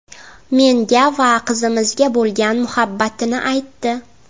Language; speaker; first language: Uzbek; native; Uzbek